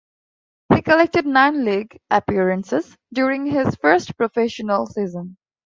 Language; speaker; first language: English; non-native, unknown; Bangla